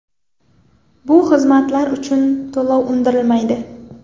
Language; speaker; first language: Uzbek; non-native, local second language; Kara-Kalpak